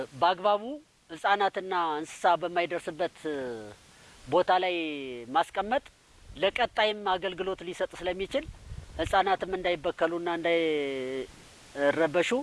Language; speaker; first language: Amharic; native; Amharic